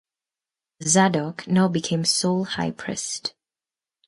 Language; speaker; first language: English; non-native, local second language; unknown